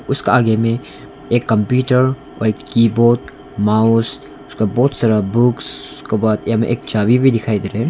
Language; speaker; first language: Hindi; non-native, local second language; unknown